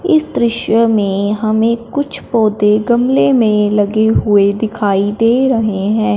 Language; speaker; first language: Hindi; non-native, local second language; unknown